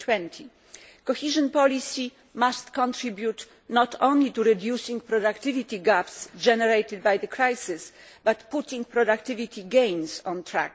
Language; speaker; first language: English; non-native, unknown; Polish